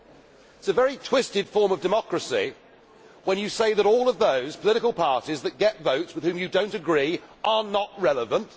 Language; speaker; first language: English; native; English